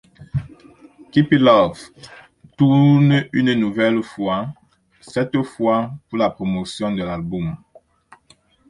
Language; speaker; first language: French; non-native, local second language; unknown